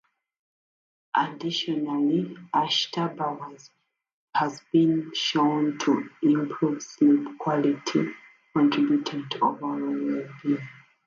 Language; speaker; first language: English; native; English